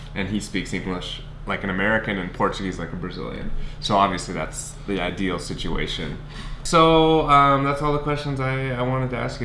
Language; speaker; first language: English; native; English